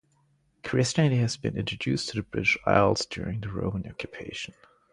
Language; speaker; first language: English; non-native, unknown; German